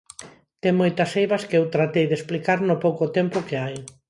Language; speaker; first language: Galician; non-native, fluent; Spanish